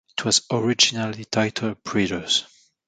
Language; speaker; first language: English; non-native, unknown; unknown